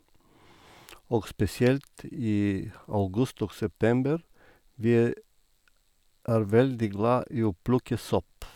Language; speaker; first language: Norwegian; non-native, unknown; Bulgarian